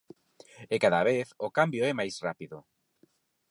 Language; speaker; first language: Galician; non-native, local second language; Spanish